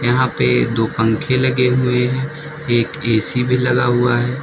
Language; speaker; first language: Hindi; native; Hindi